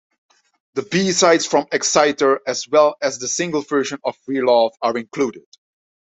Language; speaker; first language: English; non-native, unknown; Dutch